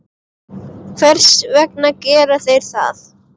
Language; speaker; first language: Icelandic; native; Icelandic